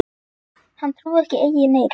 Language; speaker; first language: Icelandic; native; Icelandic